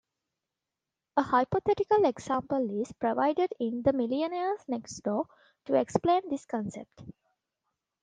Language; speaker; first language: English; non-native, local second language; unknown